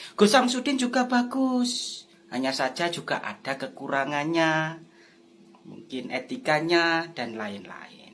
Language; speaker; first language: Indonesian; non-native, local second language; Javanese